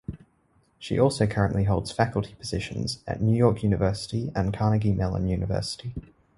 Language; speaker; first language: English; native; English